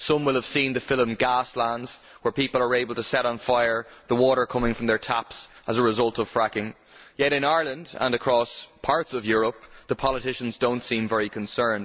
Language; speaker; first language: English; native; English